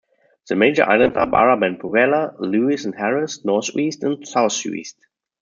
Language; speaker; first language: English; non-native, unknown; German